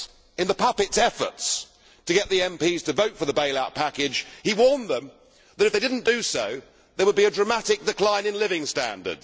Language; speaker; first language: English; native; English